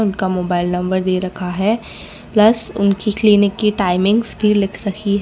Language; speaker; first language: Hindi; non-native, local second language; Gujarati